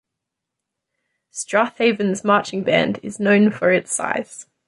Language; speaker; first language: English; native; English